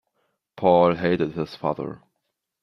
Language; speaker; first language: English; non-native, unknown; German